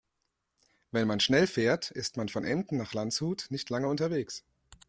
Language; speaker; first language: German; native; German